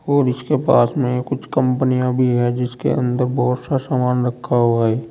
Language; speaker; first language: Hindi; native; Hindi